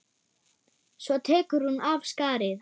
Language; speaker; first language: Icelandic; non-native, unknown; German